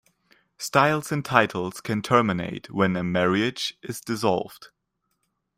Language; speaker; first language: English; non-native, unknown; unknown